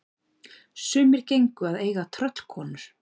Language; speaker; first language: Icelandic; native; Icelandic